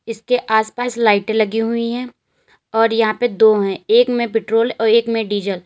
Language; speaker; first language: Hindi; native; Hindi